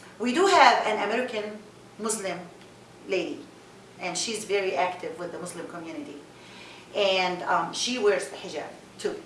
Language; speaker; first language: English; non-native, fluent; Arabic